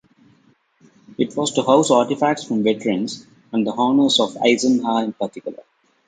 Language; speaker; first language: English; non-native, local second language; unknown